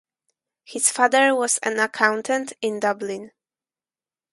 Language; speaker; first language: English; non-native, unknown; Polish